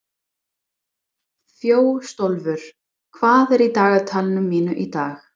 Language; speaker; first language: Icelandic; non-native, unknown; English